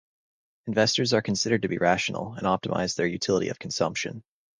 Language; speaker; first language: English; native; English